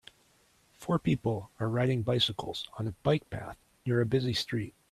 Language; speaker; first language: English; native; English